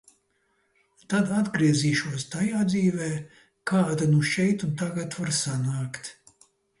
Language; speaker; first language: Latvian; early bilingual, heritage; Latvian